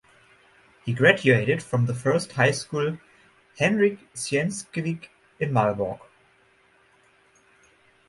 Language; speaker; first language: English; non-native, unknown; German